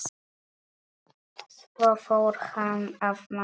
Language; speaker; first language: Icelandic; non-native, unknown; Polish